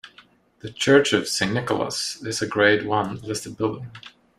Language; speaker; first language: English; non-native, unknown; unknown